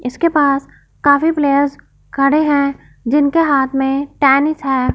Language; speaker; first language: Hindi; non-native, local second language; Punjabi